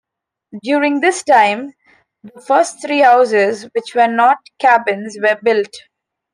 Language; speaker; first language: English; non-native, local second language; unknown